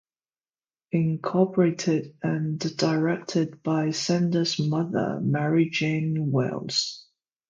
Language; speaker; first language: English; non-native, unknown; Chinese